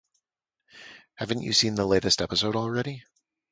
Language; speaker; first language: English; native; English